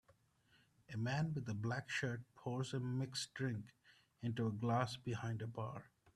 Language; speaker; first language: English; non-native, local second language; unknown